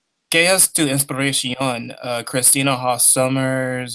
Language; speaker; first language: Spanish; non-native, learner; English